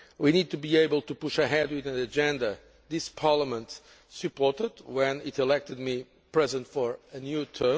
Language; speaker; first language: English; non-native, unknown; Portuguese